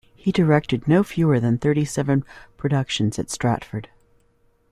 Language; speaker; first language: English; native; English